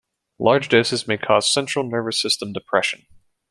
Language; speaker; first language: English; native; English